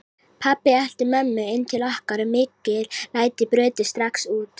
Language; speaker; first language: Icelandic; native; Icelandic